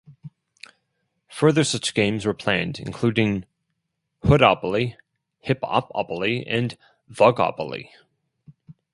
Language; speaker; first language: English; non-native, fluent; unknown